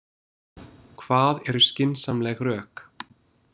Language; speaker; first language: Icelandic; non-native, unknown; English